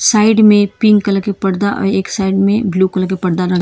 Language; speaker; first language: Hindi; non-native, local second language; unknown